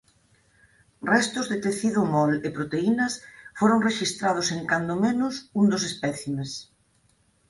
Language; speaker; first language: Galician; native; Galician